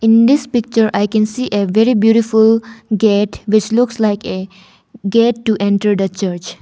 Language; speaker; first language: English; non-native, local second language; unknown